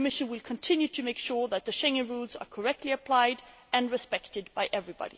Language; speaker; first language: English; non-native, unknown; Swedish